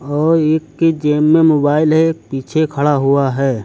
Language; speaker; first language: Hindi; native; Hindi